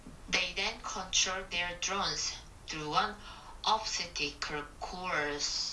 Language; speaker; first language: English; non-native, learner; Korean